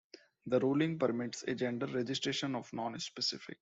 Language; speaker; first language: English; non-native, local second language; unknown